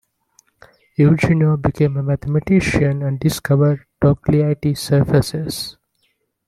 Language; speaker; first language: English; non-native, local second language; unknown